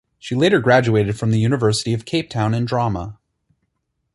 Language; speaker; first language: English; native; English